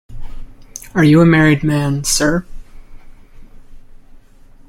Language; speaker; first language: English; native; English